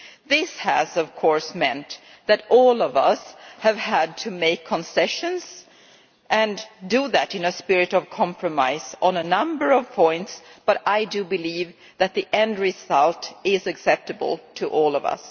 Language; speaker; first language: English; non-native, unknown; Swedish